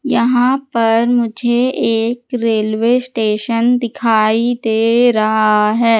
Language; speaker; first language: Hindi; native; Hindi